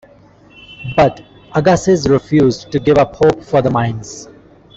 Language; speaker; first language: English; non-native, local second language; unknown